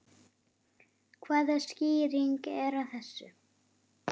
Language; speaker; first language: Icelandic; native; Icelandic